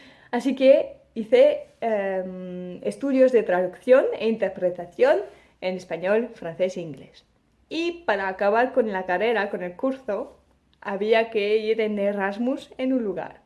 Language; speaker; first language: Spanish; non-native, fluent; French